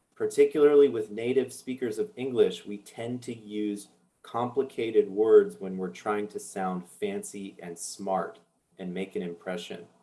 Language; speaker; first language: English; native; English